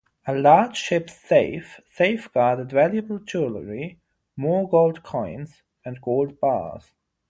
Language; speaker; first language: English; non-native, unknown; German